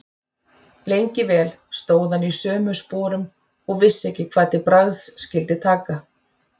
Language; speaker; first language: Icelandic; native; Icelandic